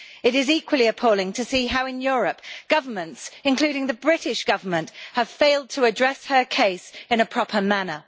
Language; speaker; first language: English; native; English